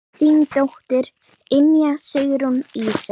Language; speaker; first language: Icelandic; native; Icelandic